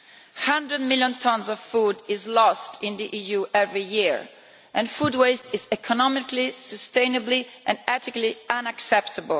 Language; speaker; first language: English; non-native, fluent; Italian